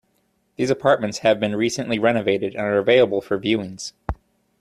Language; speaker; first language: English; native; English